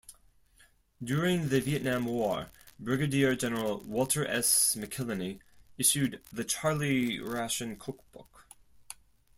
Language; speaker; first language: English; non-native, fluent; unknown